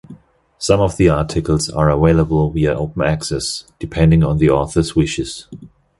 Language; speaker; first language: English; non-native, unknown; German